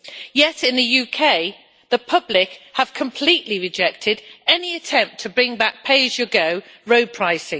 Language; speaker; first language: English; native; English